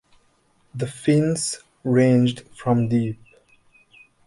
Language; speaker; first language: English; native; English